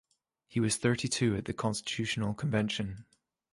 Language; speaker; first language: English; native; English